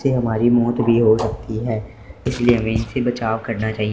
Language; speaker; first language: Hindi; non-native, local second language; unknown